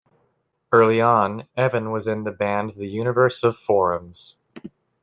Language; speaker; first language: English; native; English